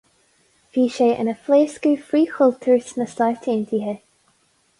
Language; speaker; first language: Irish; non-native, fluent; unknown